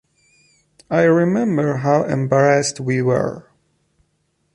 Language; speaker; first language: English; non-native, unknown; Persian